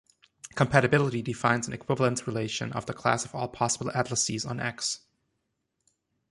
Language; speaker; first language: English; non-native, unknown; German